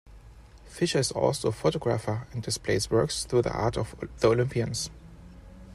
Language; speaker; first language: English; non-native, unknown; German